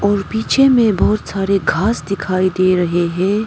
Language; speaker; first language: Hindi; non-native, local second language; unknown